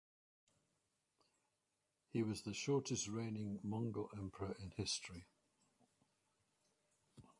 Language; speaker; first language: English; native; English